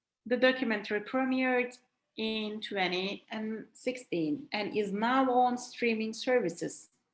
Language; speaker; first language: English; non-native, fluent; Turkish